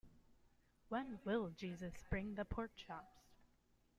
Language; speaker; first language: English; native; English